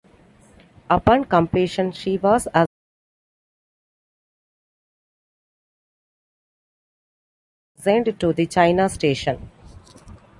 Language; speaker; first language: English; non-native, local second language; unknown